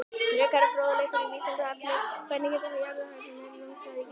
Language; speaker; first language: Icelandic; native; Icelandic